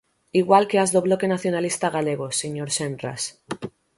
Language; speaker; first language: Galician; native; Galician